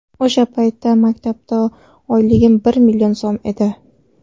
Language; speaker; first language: Uzbek; non-native, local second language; Kara-Kalpak